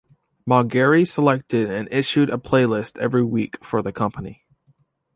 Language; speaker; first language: English; native; English